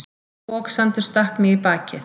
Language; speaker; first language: Icelandic; native; Icelandic